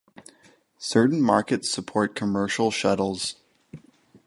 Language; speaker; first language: English; native; English